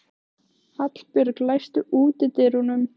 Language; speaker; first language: Icelandic; native; Icelandic